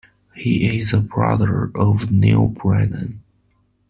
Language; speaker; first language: English; non-native, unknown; Chinese